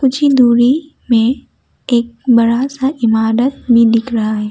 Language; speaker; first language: Hindi; non-native, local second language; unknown